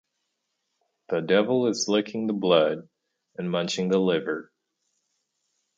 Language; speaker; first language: English; native; English